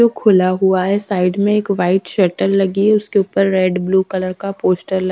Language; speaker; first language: Hindi; native; Hindi